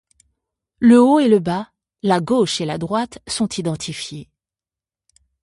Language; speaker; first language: French; native; French